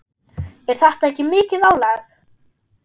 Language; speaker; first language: Icelandic; non-native, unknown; German